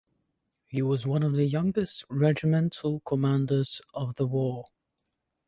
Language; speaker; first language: English; native; English